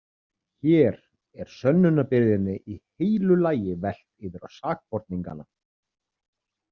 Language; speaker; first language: Icelandic; native; Icelandic